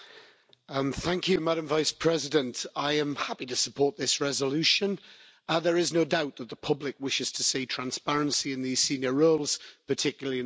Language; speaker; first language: English; native; English